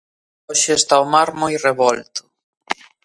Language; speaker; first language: Galician; native; Galician